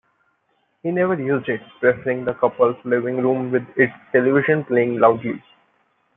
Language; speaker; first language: English; non-native, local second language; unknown